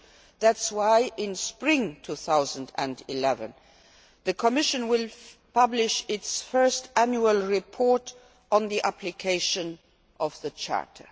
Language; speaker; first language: English; non-native, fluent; Luxembourgish